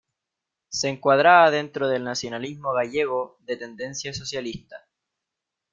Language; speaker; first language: Spanish; native; Spanish